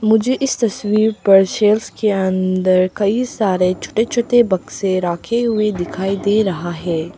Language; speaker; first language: Hindi; non-native, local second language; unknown